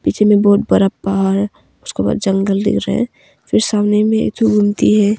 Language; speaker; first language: Hindi; early bilingual, other home language; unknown